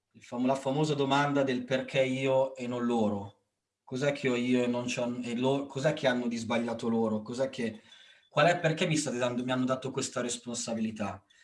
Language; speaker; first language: Italian; early bilingual, other home language; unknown